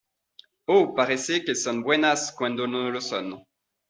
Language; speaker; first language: Spanish; non-native, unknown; French